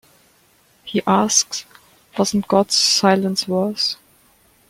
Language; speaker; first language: English; non-native, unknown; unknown